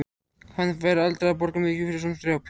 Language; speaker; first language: Icelandic; native; Icelandic